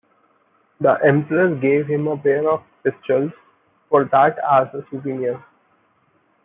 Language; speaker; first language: English; non-native, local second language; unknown